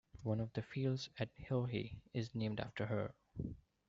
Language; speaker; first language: English; non-native, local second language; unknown